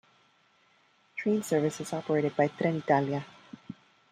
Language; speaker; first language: English; non-native, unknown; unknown